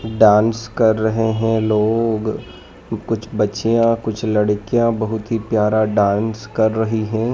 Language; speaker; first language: Hindi; native; Hindi